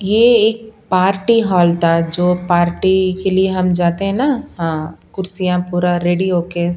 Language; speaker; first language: Hindi; non-native, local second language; Punjabi